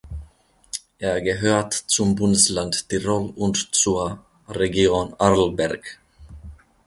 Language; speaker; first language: German; non-native, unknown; Finnish